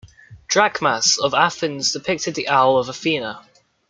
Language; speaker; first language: English; native; English